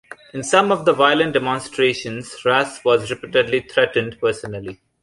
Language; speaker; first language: English; non-native, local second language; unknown